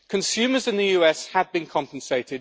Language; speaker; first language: English; native; English